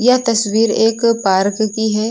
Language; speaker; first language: Hindi; native; Hindi